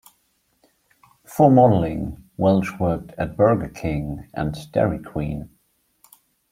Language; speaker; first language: English; non-native, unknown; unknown